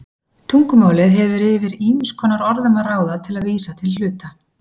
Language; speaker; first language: Icelandic; native; Icelandic